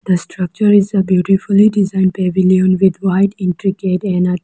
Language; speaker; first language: English; non-native, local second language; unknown